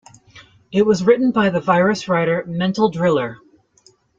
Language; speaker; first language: English; native; English